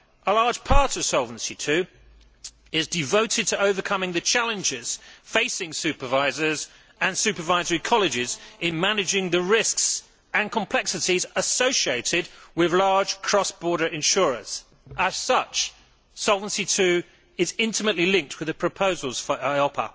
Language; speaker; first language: English; native; English